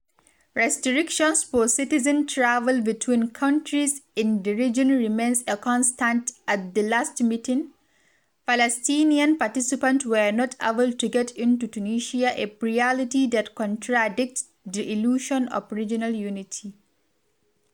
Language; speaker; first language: English; non-native, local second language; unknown